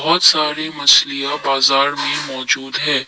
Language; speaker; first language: Hindi; non-native, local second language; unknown